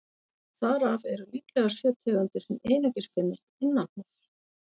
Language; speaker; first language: Icelandic; native; Icelandic